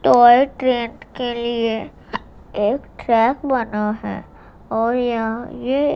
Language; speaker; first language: Hindi; non-native, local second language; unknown